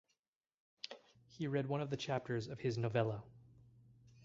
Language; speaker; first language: English; native; English